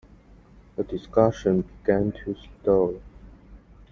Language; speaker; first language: English; non-native, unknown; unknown